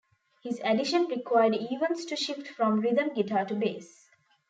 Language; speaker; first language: English; non-native, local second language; Tamil